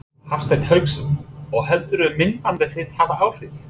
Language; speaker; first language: Icelandic; non-native, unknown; English